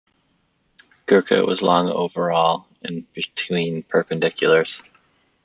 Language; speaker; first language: English; native; English